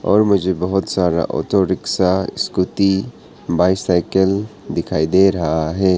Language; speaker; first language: Hindi; non-native, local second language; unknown